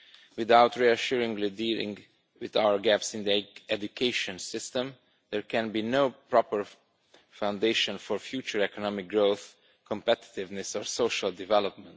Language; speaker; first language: English; non-native, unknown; Romanian